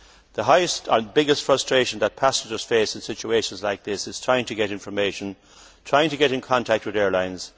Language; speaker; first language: English; native; English